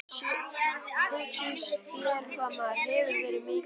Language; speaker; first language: Icelandic; native; Icelandic